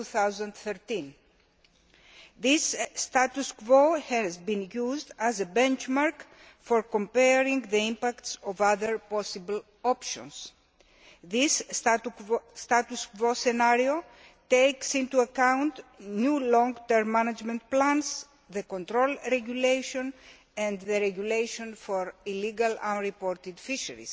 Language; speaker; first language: English; non-native, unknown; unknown